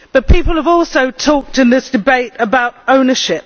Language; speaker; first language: English; native; English